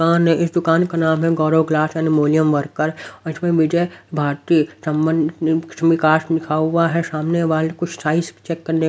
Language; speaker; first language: Hindi; native; Hindi